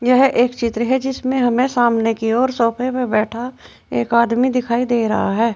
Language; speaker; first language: Hindi; native; Hindi